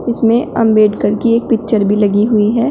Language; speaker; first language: Hindi; native; Hindi